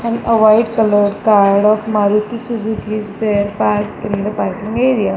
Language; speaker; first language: English; non-native, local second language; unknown